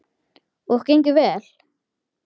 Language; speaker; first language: Icelandic; native; Icelandic